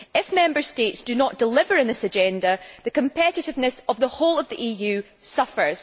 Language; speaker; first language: English; native; English